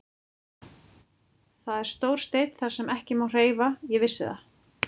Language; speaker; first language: Icelandic; native; Icelandic